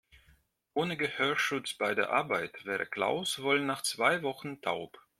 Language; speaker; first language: German; non-native, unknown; Russian